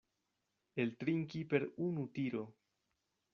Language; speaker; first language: Esperanto; non-native, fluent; Spanish